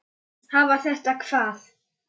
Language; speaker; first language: Icelandic; non-native, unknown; Polish